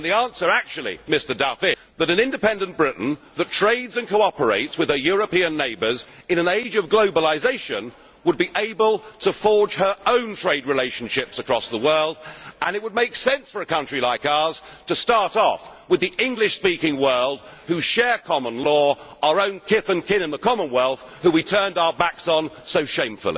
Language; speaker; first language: English; native; English